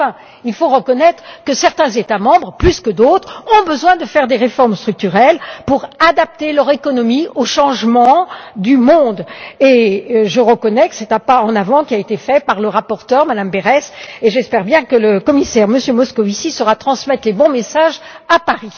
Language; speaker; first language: French; native; French